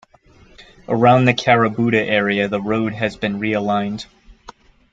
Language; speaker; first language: English; native; English